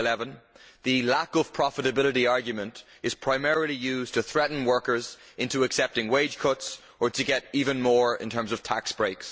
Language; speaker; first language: English; native; English